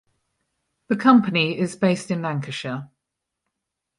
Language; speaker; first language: English; native; English